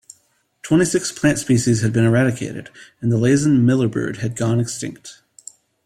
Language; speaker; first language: English; native; English